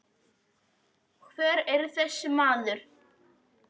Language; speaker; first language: Icelandic; non-native, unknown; Polish